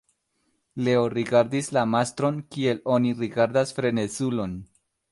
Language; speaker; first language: Esperanto; non-native, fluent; Spanish